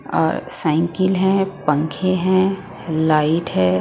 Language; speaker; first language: Hindi; non-native, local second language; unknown